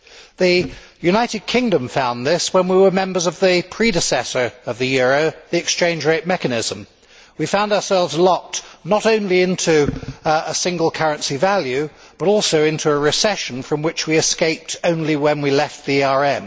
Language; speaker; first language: English; native; English